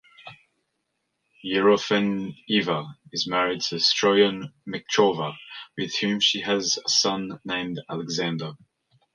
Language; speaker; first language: English; native; English